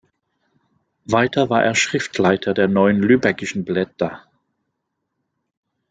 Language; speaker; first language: German; non-native, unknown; French